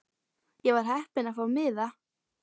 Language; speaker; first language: Icelandic; native; Icelandic